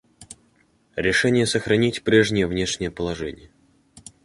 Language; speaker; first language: Russian; native; Russian